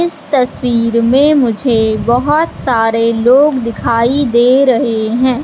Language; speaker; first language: Hindi; native; Hindi